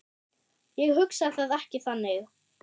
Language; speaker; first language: Icelandic; non-native, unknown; German